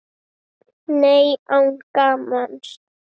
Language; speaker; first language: Icelandic; native; Icelandic